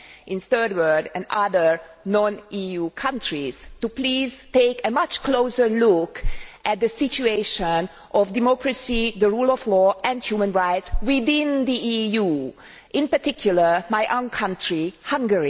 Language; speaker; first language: English; non-native, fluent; Hungarian